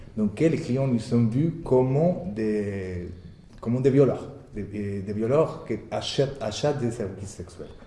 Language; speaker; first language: French; non-native, fluent; Spanish